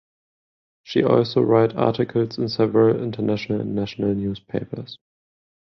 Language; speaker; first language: English; non-native, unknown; German